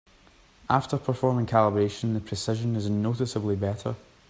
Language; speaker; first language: English; native; English